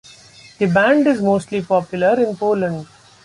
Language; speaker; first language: English; non-native, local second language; Marathi